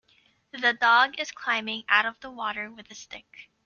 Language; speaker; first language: English; native; English